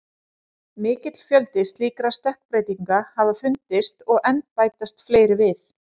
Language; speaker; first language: Icelandic; native; Icelandic